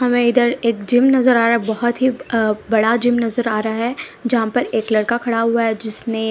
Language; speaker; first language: Hindi; non-native, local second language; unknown